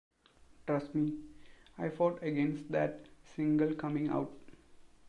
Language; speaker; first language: English; non-native, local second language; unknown